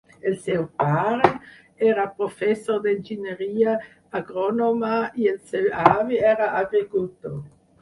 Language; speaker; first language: Catalan; non-native, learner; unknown